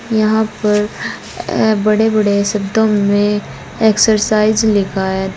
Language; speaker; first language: Hindi; native; Hindi